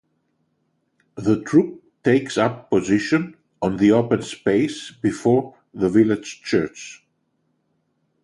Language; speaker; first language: English; non-native, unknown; Greek